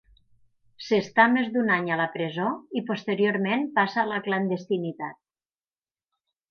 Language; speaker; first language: Catalan; native; Catalan